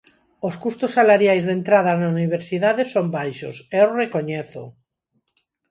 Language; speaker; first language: Galician; non-native, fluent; Spanish